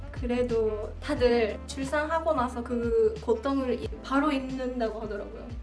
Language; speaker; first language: Korean; non-native, fluent; Japanese